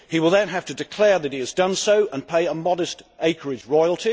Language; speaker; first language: English; native; English